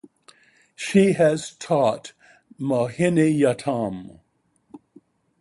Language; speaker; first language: English; native; English